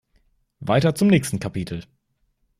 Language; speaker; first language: German; native; German